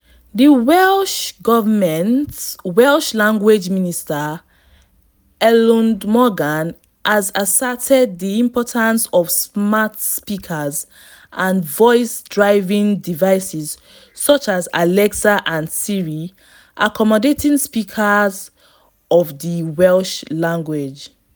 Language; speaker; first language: English; non-native, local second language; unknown